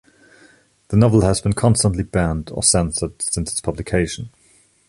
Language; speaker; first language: English; non-native, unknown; German